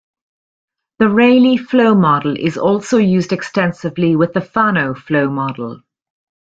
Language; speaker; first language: English; native; English